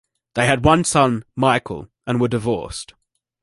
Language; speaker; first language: English; native; English